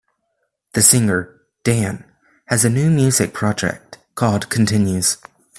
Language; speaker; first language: English; native; English